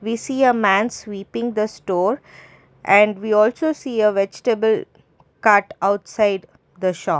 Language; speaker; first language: English; non-native, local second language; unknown